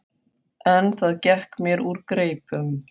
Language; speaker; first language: Icelandic; non-native, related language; Faroese